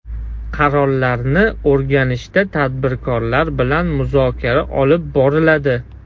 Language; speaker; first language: Uzbek; non-native, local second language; Russian